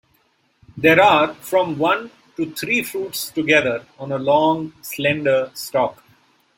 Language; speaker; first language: English; non-native, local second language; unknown